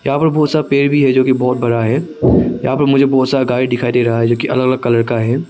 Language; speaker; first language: Hindi; non-native, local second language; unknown